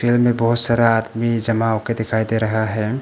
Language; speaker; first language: Hindi; early bilingual, other home language; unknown